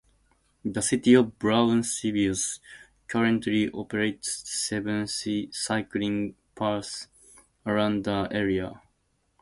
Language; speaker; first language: English; native; English